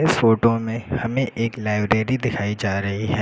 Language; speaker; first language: Hindi; native; Hindi